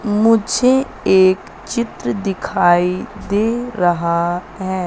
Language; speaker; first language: Hindi; native; Hindi